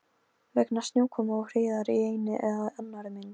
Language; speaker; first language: Icelandic; non-native, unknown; Polish